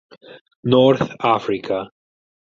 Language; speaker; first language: English; non-native, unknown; Italian